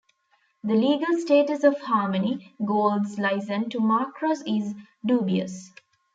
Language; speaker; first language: English; non-native, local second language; Tamil